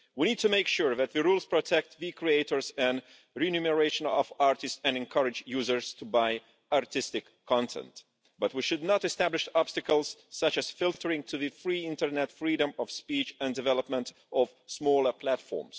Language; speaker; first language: English; non-native, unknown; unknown